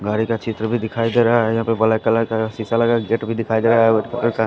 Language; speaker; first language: Hindi; non-native, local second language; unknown